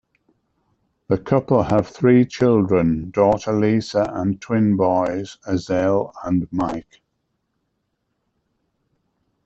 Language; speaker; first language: English; native; English